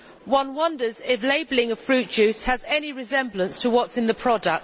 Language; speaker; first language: English; native; English